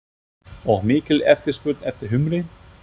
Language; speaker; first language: Icelandic; non-native, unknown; German